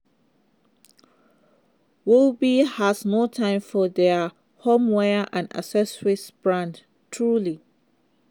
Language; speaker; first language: English; non-native, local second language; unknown